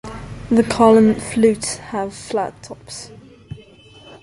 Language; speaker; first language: English; native; English